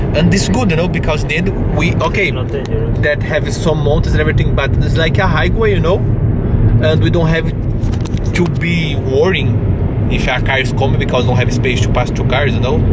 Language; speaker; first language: English; non-native, fluent; Portuguese